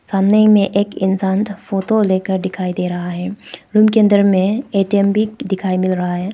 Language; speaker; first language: Hindi; non-native, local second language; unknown